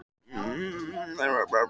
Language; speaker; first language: Icelandic; native; Icelandic